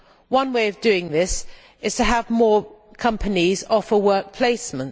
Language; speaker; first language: English; native; English